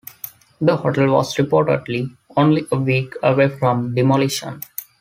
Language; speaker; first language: English; non-native, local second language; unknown